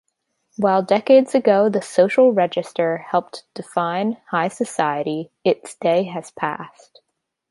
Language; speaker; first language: English; native; English